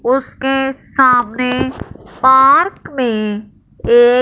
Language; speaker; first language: Hindi; non-native, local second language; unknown